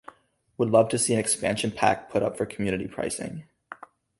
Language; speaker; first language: English; native; English